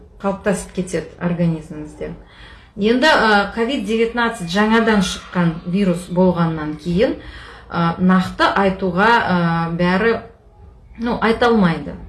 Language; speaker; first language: Kazakh; non-native, local second language; Russian